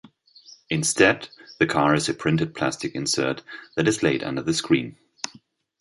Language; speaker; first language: English; non-native, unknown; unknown